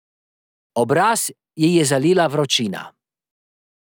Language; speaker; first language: Slovenian; native; Slovenian